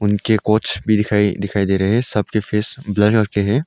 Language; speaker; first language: Hindi; non-native, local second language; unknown